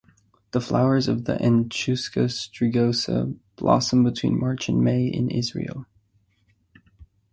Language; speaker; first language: English; native; English